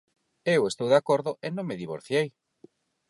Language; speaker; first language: Galician; non-native, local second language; Spanish